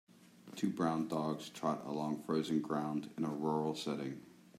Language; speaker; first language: English; native; English